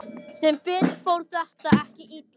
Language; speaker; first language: Icelandic; non-native, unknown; English